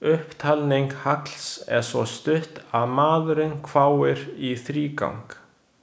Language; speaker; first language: Icelandic; non-native, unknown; Chinese